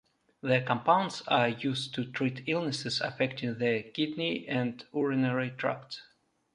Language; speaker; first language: English; non-native, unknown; Russian